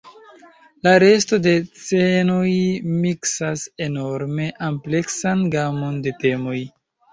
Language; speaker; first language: Esperanto; non-native, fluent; Chinese